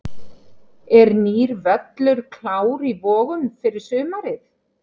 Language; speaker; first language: Icelandic; native; Icelandic